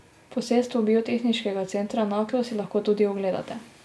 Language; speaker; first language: Slovenian; native; Slovenian